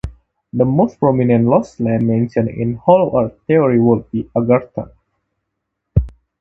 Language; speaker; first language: English; non-native, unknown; Javanese